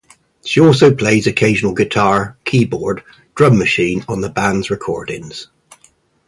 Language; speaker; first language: English; native; English